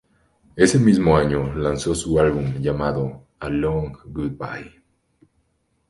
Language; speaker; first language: Spanish; native; Spanish